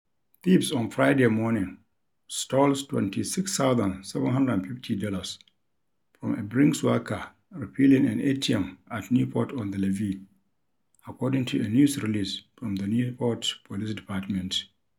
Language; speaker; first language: English; non-native, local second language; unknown